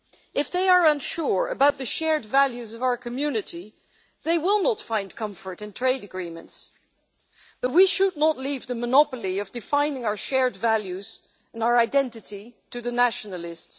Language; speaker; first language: English; non-native, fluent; Dutch